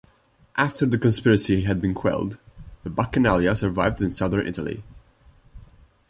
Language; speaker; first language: English; non-native, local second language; Maltese